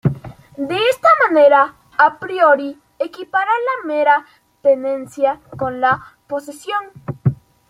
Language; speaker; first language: Spanish; native; Spanish